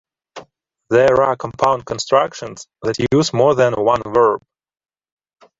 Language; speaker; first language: English; non-native, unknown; Ukrainian